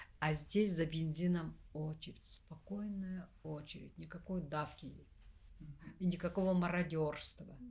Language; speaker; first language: Russian; non-native, local second language; Kazakh